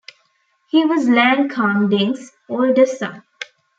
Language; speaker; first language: English; non-native, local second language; Tamil